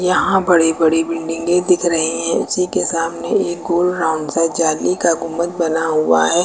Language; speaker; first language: Hindi; native; Hindi